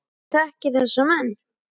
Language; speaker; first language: Icelandic; native; Icelandic